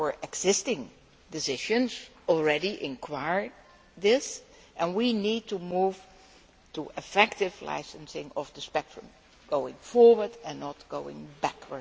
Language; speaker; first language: English; non-native, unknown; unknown